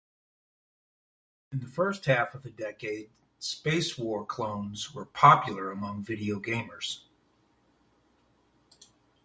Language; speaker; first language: English; native; English